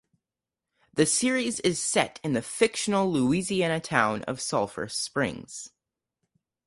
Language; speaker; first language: English; native; English